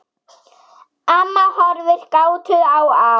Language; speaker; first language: Icelandic; non-native, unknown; German